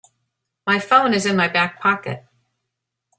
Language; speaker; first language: English; native; English